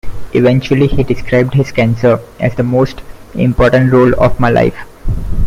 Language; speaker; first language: English; non-native, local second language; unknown